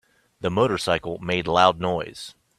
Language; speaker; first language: English; native; English